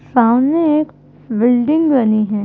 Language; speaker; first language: Hindi; native; Hindi